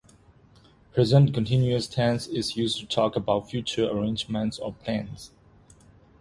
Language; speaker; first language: English; native; English